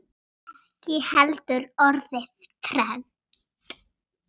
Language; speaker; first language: Icelandic; native; Icelandic